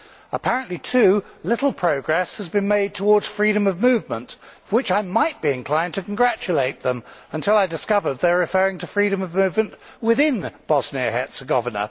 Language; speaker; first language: English; native; English